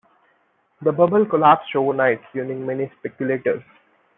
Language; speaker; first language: English; non-native, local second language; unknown